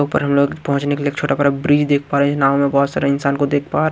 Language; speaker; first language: Hindi; non-native, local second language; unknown